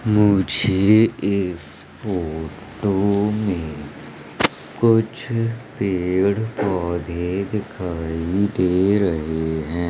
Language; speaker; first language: Hindi; native; Hindi